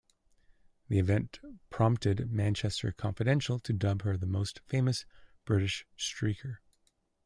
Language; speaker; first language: English; native; English